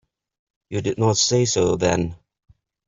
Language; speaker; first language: English; native; English